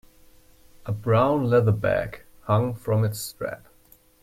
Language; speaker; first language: English; native; English